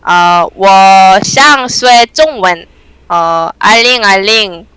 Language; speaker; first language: Chinese; non-native, learner; Korean